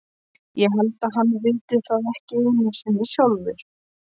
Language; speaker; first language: Icelandic; non-native, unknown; Polish